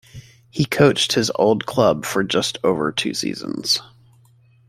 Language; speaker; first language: English; native; English